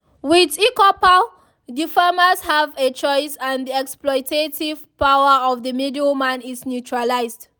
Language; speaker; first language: English; non-native, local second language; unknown